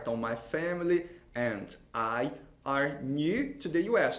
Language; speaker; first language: English; non-native, fluent; Portuguese